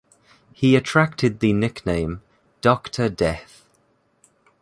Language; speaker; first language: English; native; English